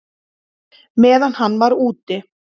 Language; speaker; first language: Icelandic; native; Icelandic